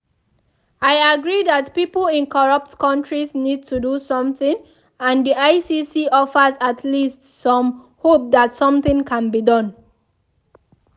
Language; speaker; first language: English; non-native, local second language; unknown